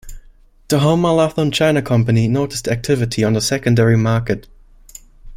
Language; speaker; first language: English; non-native, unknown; German